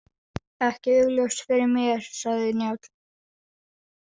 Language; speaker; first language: Icelandic; non-native, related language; Danish